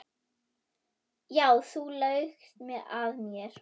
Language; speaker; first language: Icelandic; non-native, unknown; German